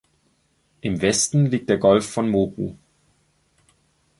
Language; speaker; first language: German; native; German